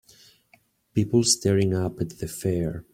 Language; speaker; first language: English; native; English